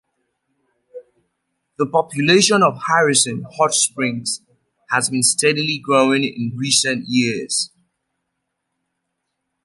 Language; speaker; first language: English; native; English